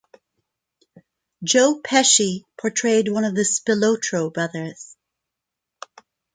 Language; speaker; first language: English; non-native, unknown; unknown